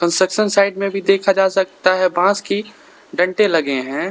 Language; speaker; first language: Hindi; non-native, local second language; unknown